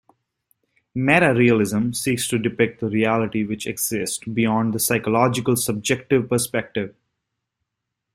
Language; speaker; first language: English; native; English